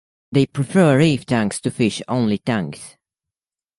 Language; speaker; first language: English; native; English